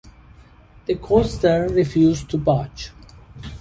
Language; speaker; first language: English; non-native, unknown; Persian